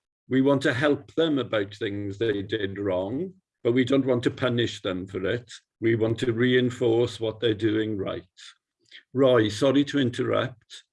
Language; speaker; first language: English; native; English